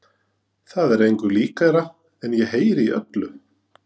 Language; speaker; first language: Icelandic; non-native, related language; Norwegian